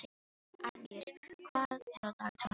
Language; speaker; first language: Icelandic; non-native, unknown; Filipino